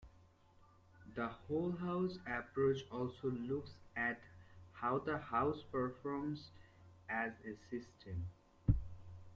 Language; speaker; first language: English; native; English